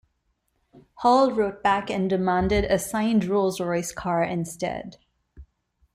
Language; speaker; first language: English; non-native, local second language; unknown